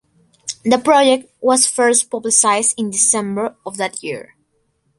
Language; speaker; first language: English; non-native, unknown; Spanish